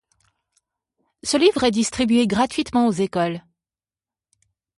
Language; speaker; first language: French; native; French